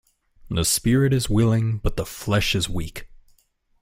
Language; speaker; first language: English; native; English